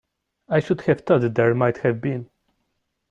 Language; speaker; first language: English; non-native, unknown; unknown